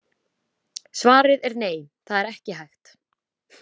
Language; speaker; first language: Icelandic; native; Icelandic